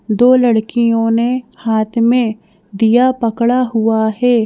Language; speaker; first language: Hindi; native; Hindi